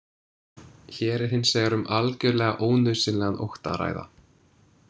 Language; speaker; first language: Icelandic; non-native, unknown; English